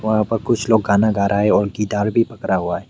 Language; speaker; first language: Hindi; non-native, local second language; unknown